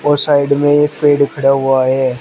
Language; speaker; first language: Hindi; native; Hindi